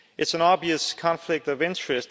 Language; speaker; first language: English; non-native, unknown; Danish